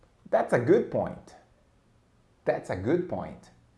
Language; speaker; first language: English; non-native, fluent; Portuguese